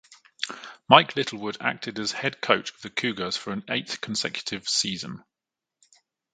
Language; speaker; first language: English; native; English